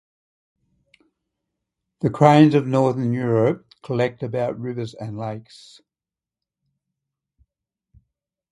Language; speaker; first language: English; native; English